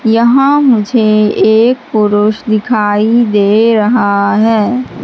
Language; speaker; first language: Hindi; native; Hindi